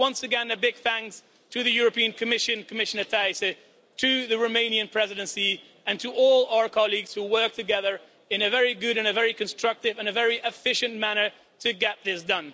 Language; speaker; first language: English; non-native, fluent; Dutch